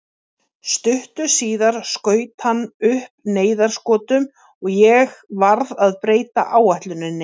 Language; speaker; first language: Icelandic; native; Icelandic